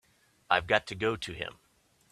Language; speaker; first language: English; native; English